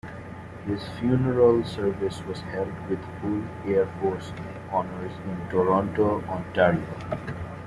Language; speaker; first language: English; native; English